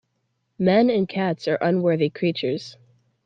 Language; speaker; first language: English; native; English